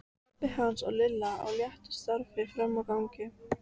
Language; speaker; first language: Icelandic; native; Icelandic